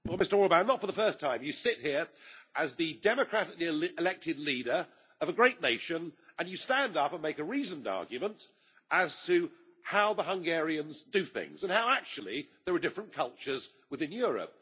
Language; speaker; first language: English; native; English